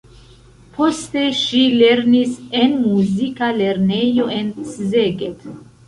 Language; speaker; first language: Esperanto; non-native, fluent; Central Kurdish